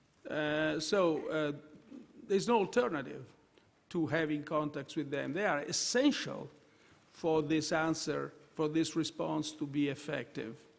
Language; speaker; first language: English; non-native, fluent; Italian